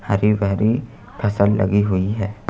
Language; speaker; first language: Hindi; native; Hindi